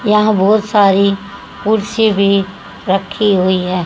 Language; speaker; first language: Hindi; native; Hindi